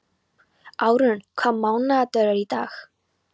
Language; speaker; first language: Icelandic; non-native, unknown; Polish